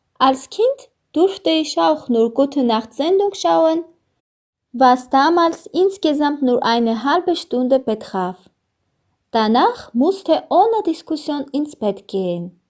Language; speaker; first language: German; non-native, learner; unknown